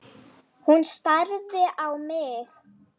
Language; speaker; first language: Icelandic; non-native, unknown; Lithuanian